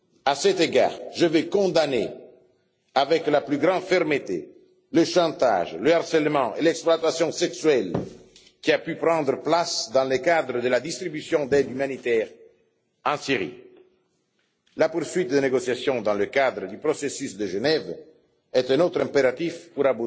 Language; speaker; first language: French; non-native, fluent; Italian